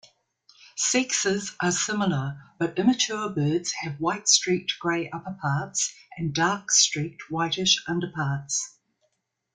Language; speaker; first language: English; native; English